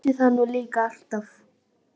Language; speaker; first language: Icelandic; native; Icelandic